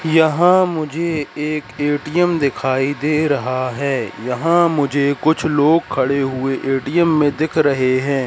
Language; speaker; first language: Hindi; native; Hindi